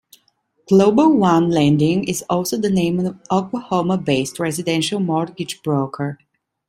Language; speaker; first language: English; non-native, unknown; Italian